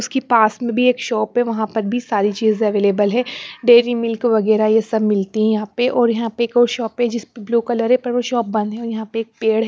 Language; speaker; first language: Hindi; non-native, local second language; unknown